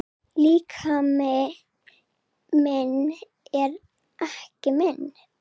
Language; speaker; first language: Icelandic; non-native, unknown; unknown